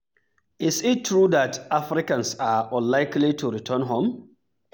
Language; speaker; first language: English; non-native, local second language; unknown